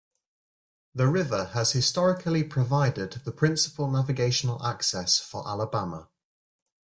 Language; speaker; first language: English; native; English